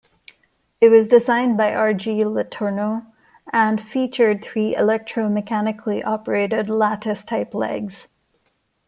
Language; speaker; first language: English; non-native, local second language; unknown